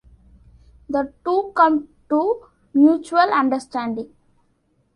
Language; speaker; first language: English; non-native, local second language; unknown